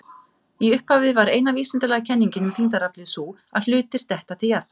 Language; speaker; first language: Icelandic; native; Icelandic